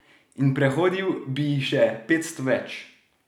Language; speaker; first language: Slovenian; native; Slovenian